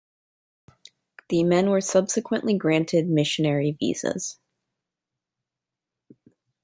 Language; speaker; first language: English; native; English